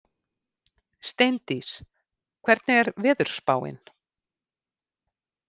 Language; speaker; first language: Icelandic; native; Icelandic